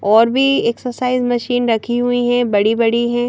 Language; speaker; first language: Hindi; native; Hindi